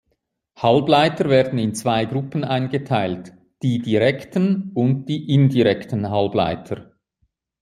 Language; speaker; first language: German; native; German